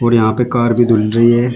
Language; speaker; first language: Hindi; native; Hindi